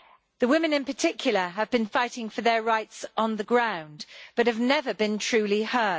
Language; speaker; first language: English; native; English